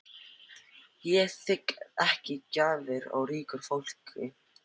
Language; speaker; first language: Icelandic; non-native, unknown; Filipino